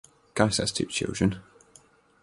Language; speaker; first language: English; native; English